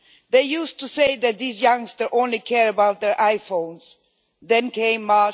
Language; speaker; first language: English; non-native, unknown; Swedish